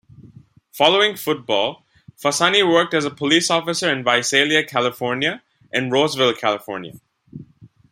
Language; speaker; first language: English; non-native, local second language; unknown